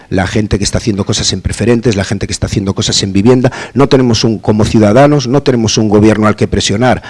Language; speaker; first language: Spanish; native; Spanish